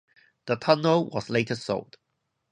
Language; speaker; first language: English; non-native, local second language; Cantonese